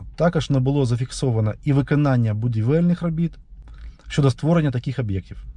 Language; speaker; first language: Ukrainian; non-native, local second language; Russian